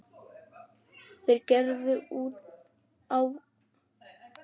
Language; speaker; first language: Icelandic; native; Icelandic